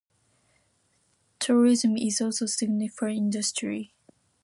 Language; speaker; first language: English; non-native, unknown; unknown